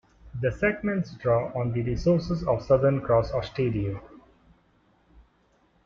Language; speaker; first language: English; non-native, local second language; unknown